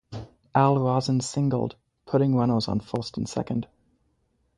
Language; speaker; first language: English; native; English